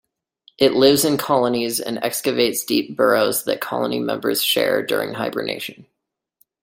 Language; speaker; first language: English; native; English